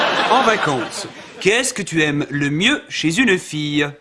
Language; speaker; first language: French; native; French